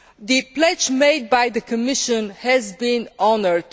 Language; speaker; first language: English; non-native, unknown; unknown